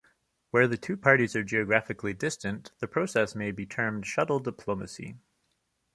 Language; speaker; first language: English; native; English